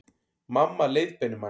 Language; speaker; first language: Icelandic; native; Icelandic